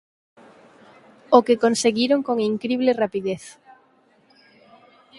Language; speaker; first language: Galician; native; Galician